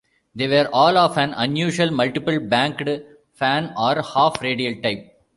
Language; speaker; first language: English; non-native, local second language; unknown